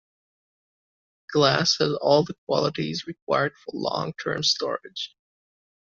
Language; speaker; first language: English; native; English